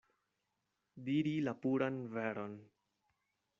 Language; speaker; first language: Esperanto; non-native, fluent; Spanish